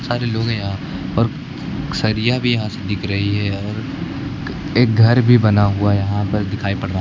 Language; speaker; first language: Hindi; native; Hindi